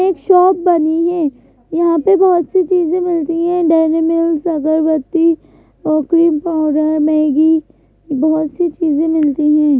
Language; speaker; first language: Hindi; native; Hindi